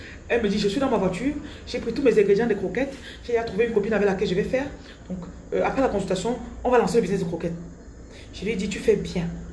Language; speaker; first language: French; non-native, local second language; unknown